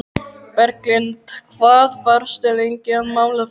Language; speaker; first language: Icelandic; native; Icelandic